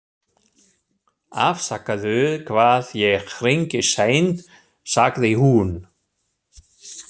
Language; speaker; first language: Icelandic; non-native, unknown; German